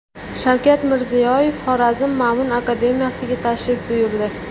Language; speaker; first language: Uzbek; native; Uzbek